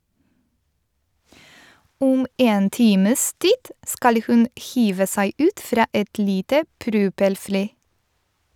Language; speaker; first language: Norwegian; non-native, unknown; Polish